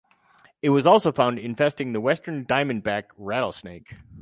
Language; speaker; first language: English; native; English